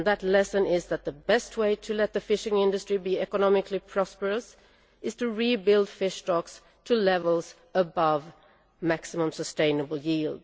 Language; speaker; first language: English; non-native, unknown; Swedish